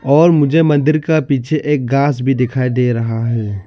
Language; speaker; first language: Hindi; non-native, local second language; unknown